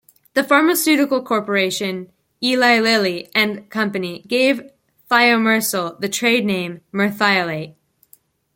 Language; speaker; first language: English; native; English